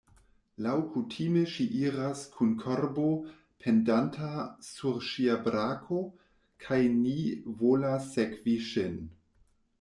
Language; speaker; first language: Esperanto; non-native, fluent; German